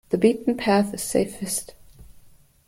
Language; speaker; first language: English; non-native, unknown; German